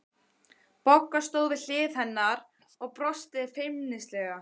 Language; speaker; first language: Icelandic; native; Icelandic